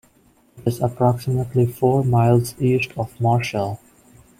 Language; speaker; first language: English; non-native, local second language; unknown